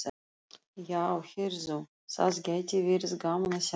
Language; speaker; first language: Icelandic; non-native, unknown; Russian